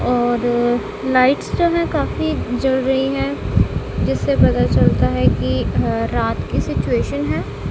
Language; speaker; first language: Hindi; non-native, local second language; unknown